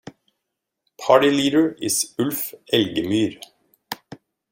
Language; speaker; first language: English; native; English